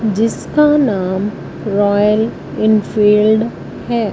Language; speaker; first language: Hindi; non-native, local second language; Punjabi